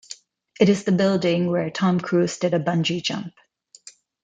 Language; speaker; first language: English; non-native, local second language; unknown